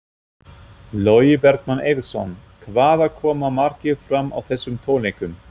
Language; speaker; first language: Icelandic; non-native, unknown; German